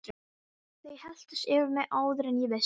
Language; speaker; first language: Icelandic; non-native, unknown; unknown